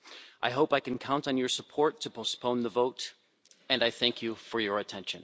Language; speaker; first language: English; non-native, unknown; Dutch